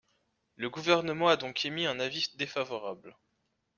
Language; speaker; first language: French; native; French